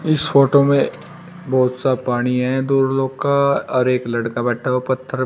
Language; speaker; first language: Hindi; native; Hindi